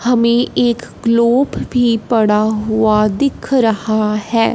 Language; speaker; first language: Hindi; non-native, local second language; Punjabi